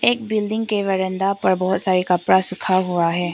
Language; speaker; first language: Hindi; non-native, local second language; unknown